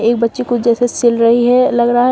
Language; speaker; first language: Hindi; native; Hindi